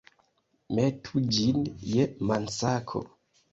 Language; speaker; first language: Esperanto; non-native, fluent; Kinyarwanda